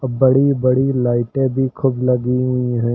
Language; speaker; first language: Hindi; native; Hindi